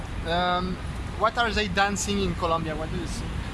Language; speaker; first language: English; non-native, learner; Spanish